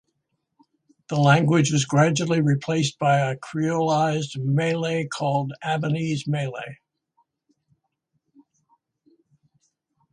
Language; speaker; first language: English; native; English